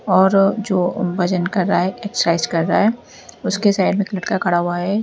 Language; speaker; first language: Hindi; native; Hindi